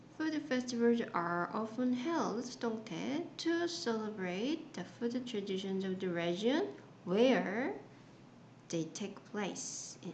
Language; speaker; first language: English; non-native, fluent; Korean